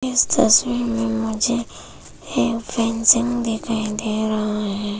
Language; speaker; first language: Hindi; early bilingual, other home language; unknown